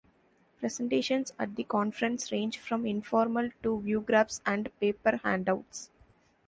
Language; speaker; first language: English; non-native, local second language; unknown